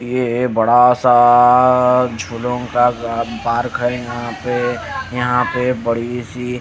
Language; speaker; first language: Hindi; native; Hindi